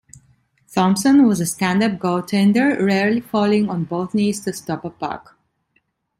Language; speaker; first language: English; non-native, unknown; Italian